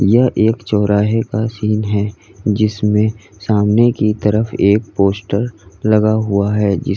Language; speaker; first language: Hindi; native; Hindi